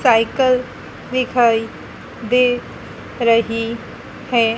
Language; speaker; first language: Hindi; native; Hindi